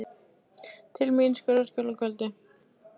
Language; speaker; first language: Icelandic; non-native, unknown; Polish